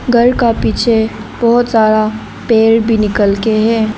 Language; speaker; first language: Hindi; non-native, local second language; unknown